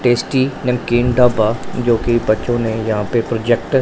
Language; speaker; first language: Hindi; non-native, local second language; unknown